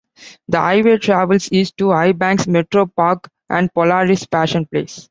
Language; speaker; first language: English; non-native, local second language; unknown